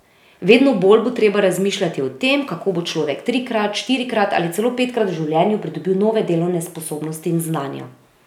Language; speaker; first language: Slovenian; native; Slovenian